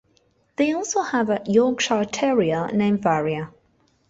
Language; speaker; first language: English; non-native, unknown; Spanish